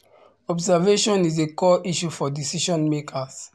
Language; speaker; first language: English; non-native, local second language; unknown